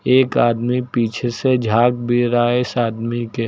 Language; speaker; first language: Hindi; native; Hindi